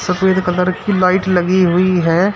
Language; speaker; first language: Hindi; native; Hindi